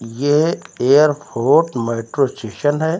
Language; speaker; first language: Hindi; native; Hindi